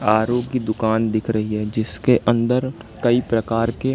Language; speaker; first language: Hindi; native; Hindi